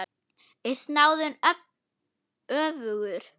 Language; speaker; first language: Icelandic; non-native, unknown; German